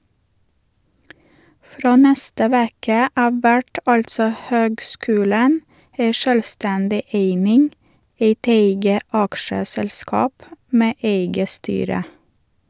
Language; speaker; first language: Norwegian; non-native, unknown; Russian